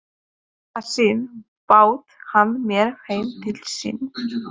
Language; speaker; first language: Icelandic; non-native, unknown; Polish